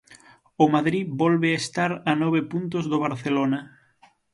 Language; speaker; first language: Galician; native; Galician